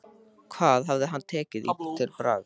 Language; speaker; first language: Icelandic; native; Icelandic